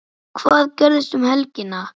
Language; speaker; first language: Icelandic; native; Icelandic